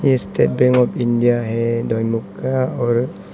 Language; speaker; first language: Hindi; non-native, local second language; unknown